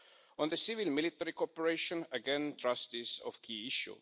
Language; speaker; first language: English; non-native, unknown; Estonian